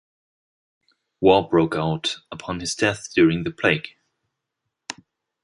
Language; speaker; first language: English; non-native, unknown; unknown